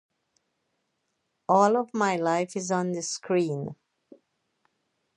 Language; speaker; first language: English; native; English